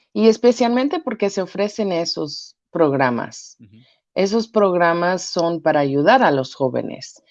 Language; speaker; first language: Spanish; early bilingual, heritage; Spanish